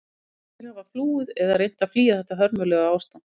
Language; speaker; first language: Icelandic; native; Icelandic